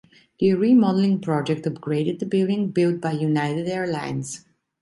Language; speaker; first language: English; non-native, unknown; Italian